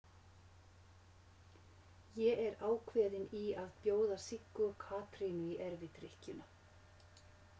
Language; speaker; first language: Icelandic; non-native, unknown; Finnish